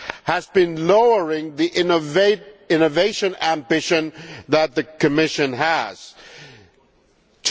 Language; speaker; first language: English; non-native, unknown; German